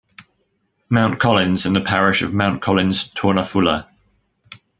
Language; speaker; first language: English; native; English